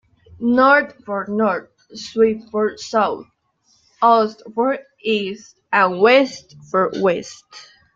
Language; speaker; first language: English; non-native, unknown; Spanish